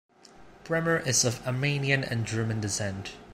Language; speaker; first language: English; non-native, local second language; Cantonese